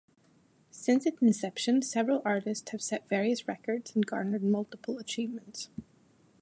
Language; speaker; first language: English; native; English